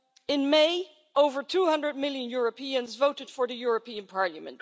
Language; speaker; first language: English; non-native, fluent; Dutch